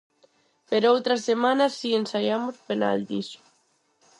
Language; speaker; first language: Galician; non-native, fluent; Spanish